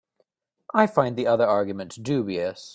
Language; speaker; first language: English; native; English